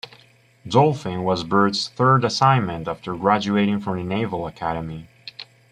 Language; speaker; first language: English; native; English